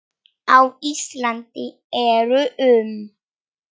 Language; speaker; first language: Icelandic; non-native, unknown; Polish